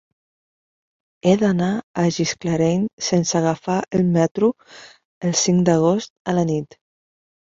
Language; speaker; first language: Catalan; non-native, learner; Spanish